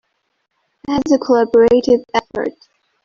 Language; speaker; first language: English; non-native, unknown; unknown